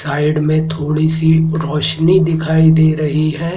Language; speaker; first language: Hindi; native; Hindi